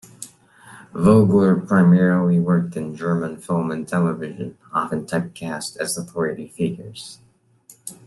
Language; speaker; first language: English; non-native, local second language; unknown